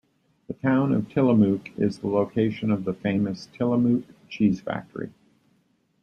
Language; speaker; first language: English; native; English